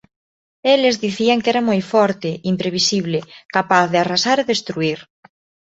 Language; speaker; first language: Galician; non-native, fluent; Spanish